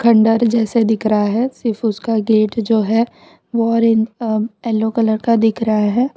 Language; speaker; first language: Hindi; non-native, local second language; Gujarati